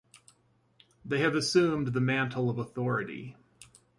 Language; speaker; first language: English; native; English